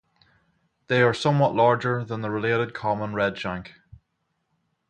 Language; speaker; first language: English; native; English